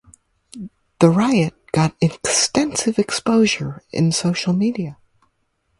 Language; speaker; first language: English; native; English